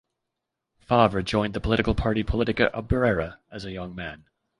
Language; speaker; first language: English; native; English